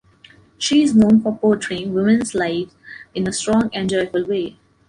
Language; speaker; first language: English; non-native, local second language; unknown